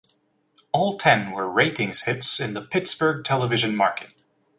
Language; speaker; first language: English; native; English